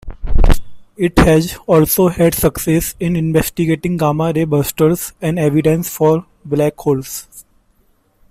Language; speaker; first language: English; non-native, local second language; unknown